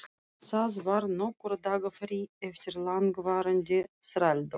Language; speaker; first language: Icelandic; non-native, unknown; Russian